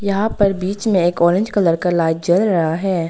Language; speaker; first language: Hindi; non-native, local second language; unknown